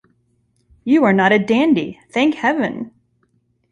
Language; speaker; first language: English; native; English